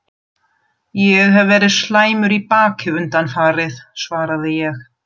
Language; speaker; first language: Icelandic; non-native, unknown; German